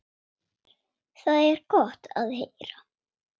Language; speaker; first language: Icelandic; non-native, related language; Swedish